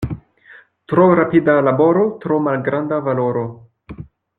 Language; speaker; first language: Esperanto; non-native, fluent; French